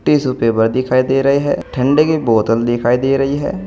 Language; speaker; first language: Hindi; native; Hindi